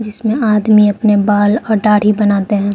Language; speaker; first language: Hindi; non-native, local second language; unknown